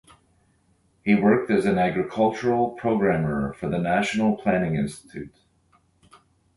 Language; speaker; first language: English; native; English